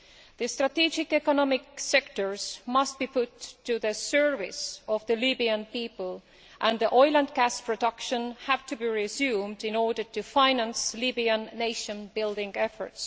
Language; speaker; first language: English; non-native, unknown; Estonian